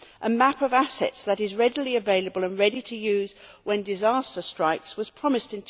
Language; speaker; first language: English; native; English